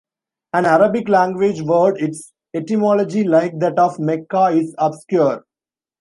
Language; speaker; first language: English; non-native, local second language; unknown